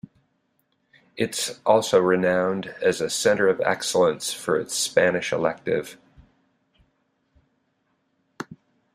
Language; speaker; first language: English; native; English